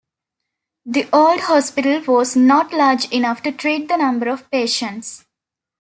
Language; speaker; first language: English; non-native, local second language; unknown